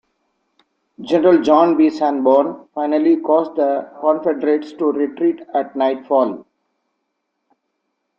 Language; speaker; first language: English; non-native, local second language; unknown